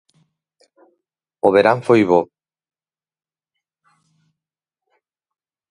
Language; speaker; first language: Galician; native; Galician